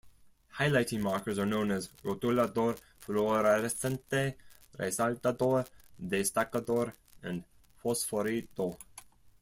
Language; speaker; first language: English; non-native, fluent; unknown